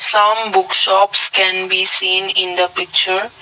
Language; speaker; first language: English; non-native, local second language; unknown